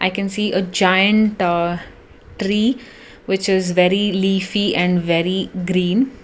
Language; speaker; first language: English; non-native, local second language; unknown